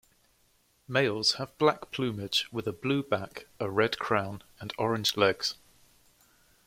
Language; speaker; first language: English; native; English